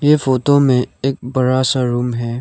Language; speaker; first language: Hindi; non-native, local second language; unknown